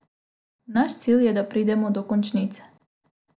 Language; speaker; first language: Slovenian; non-native, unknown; Macedonian